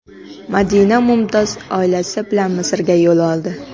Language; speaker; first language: Uzbek; non-native, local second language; Kara-Kalpak